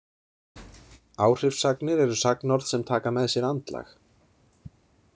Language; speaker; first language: Icelandic; native; Icelandic